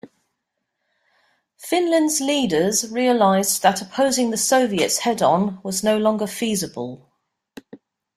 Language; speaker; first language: English; native; English